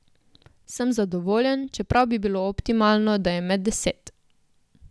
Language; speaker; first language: Slovenian; native; Slovenian